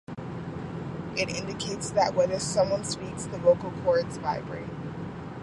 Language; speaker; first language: English; native; English